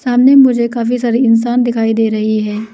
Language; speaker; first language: Hindi; non-native, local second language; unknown